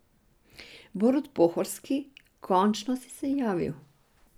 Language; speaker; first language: Slovenian; non-native, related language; Serbian